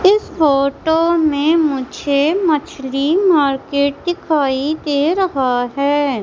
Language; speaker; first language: Hindi; native; Hindi